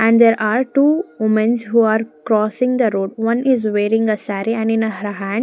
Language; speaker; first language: English; non-native, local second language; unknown